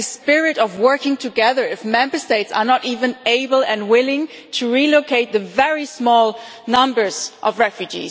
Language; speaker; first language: English; non-native, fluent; German